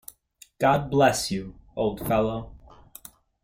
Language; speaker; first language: English; native; English